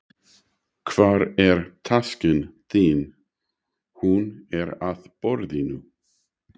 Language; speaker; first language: Icelandic; non-native, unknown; English